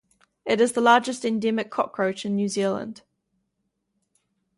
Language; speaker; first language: English; native; English